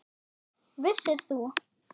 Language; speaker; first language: Icelandic; non-native, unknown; German